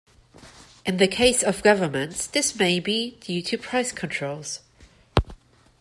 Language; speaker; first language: English; non-native, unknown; German